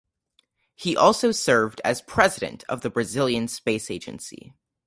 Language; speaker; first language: English; native; English